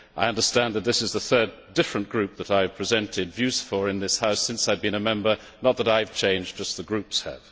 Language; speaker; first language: English; native; English